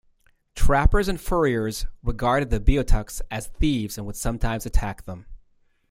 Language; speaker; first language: English; native; English